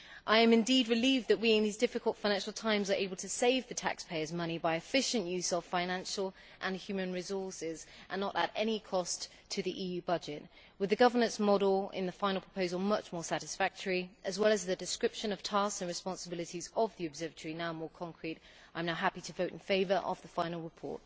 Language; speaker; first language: English; native; English